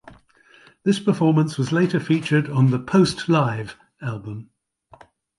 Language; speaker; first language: English; native; English